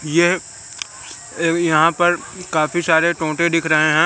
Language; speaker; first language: Hindi; native; Hindi